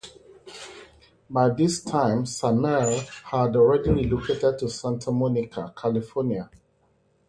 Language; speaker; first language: English; non-native, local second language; Yoruba